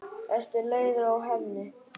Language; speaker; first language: Icelandic; native; Icelandic